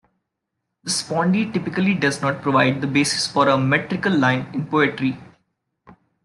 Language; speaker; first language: English; non-native, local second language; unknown